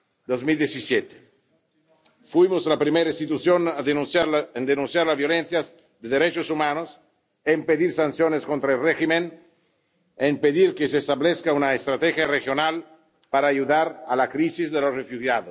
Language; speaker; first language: Spanish; non-native, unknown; Italian